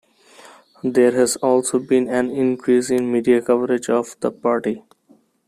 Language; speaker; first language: English; non-native, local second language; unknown